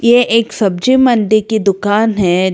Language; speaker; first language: Hindi; non-native, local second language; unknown